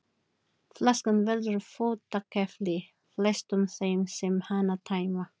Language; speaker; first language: Icelandic; non-native, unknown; Filipino